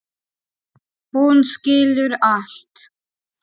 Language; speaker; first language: Icelandic; non-native, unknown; Polish